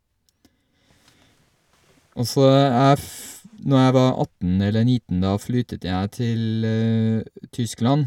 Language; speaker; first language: Norwegian; non-native, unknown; English